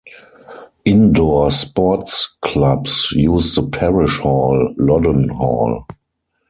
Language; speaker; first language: English; non-native, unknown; German